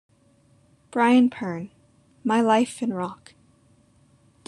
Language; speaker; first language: English; native; English